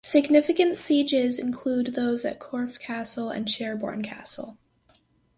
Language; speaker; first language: English; native; English